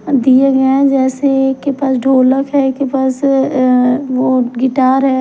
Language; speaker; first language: Hindi; non-native, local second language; Punjabi